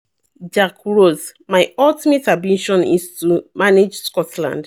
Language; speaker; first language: English; non-native, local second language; Yoruba